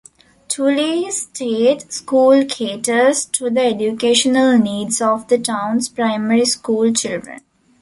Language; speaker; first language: English; non-native, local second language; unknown